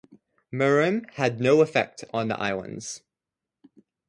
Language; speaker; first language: English; native; English